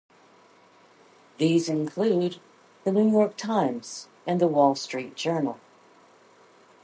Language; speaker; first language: English; native; English